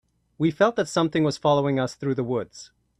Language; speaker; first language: English; native; English